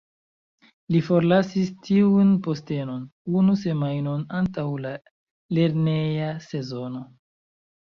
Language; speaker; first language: Esperanto; non-native, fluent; Chinese